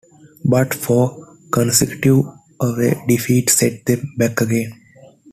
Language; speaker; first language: English; non-native, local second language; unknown